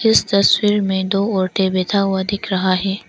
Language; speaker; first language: Hindi; non-native, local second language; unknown